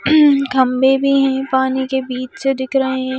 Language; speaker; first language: Hindi; native; Hindi